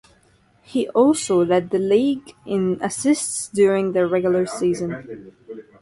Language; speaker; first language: English; non-native, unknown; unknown